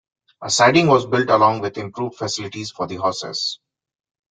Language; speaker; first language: English; non-native, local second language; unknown